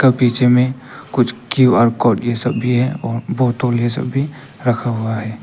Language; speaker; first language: Hindi; non-native, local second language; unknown